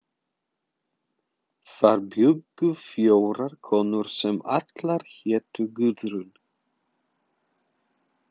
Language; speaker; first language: Icelandic; non-native, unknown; Polish